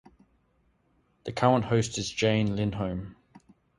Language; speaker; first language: English; native; English